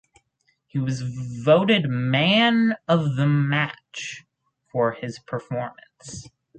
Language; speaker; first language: English; native; English